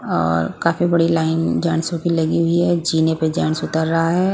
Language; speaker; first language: Hindi; non-native, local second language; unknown